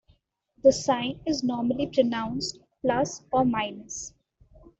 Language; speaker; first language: English; non-native, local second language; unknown